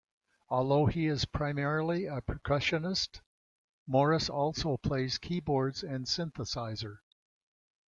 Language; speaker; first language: English; native; English